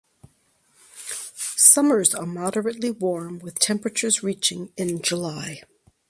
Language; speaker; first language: English; native; English